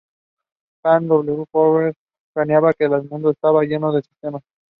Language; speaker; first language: English; non-native, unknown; Spanish